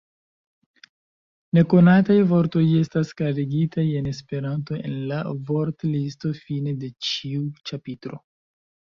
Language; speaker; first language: Esperanto; non-native, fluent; Chinese